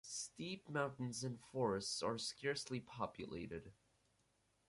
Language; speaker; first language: English; native; English